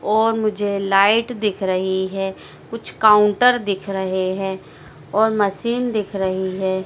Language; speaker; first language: Hindi; native; Hindi